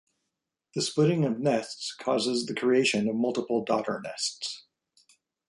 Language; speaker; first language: English; native; English